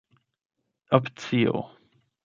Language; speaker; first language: Esperanto; non-native, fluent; German